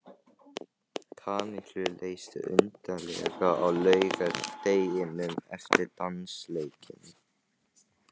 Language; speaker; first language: Icelandic; non-native, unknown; Chinese